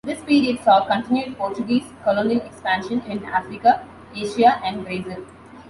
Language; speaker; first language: English; non-native, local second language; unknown